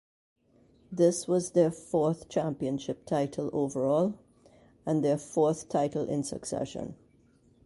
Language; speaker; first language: English; native; English